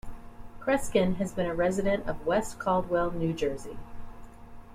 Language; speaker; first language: English; native; English